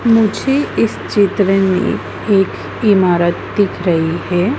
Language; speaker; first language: Hindi; native; Hindi